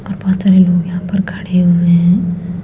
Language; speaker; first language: Hindi; native; Hindi